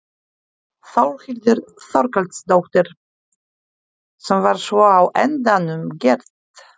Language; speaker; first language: Icelandic; non-native, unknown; Polish